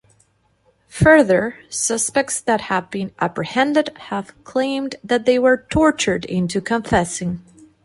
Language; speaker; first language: English; non-native, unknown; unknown